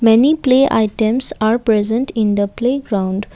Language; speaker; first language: English; non-native, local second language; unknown